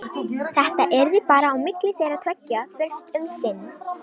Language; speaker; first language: Icelandic; non-native, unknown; Romanian